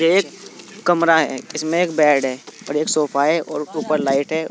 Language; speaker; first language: Hindi; native; Hindi